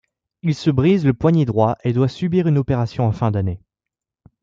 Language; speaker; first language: French; native; French